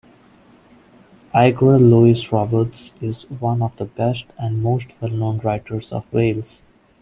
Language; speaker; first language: English; non-native, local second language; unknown